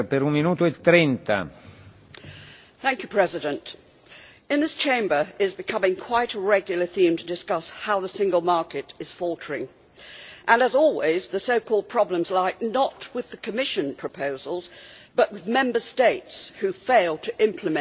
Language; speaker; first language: English; native; English